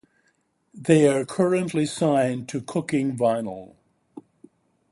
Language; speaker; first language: English; native; English